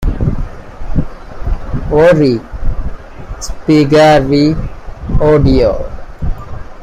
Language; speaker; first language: English; non-native, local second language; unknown